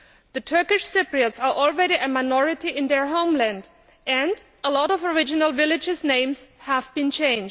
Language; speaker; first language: English; non-native, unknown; Greek